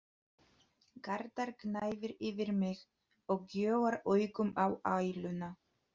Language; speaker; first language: Icelandic; non-native, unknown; Polish